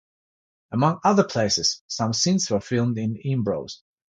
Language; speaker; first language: English; non-native, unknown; Georgian